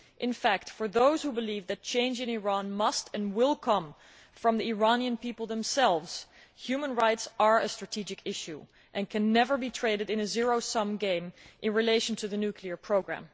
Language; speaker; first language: English; non-native, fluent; Dutch